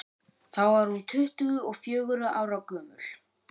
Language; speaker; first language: Icelandic; native; Icelandic